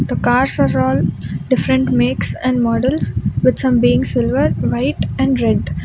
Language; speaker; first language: English; non-native, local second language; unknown